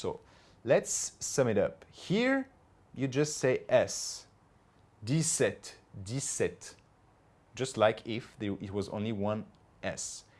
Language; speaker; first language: English; non-native, fluent; French